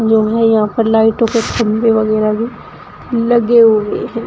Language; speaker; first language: Hindi; native; Hindi